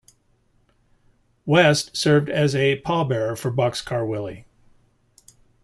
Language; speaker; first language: English; native; English